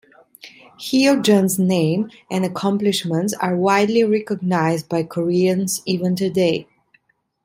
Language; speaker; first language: English; non-native, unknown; Italian